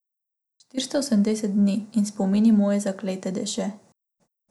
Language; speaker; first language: Slovenian; non-native, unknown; Macedonian